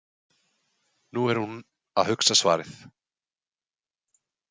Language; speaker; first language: Icelandic; native; Icelandic